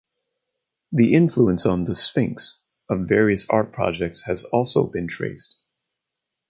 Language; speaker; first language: English; native; English